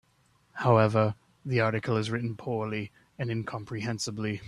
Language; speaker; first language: English; native; English